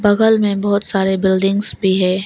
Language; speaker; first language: Hindi; non-native, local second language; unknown